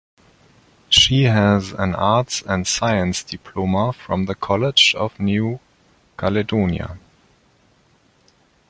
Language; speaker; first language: English; non-native, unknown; German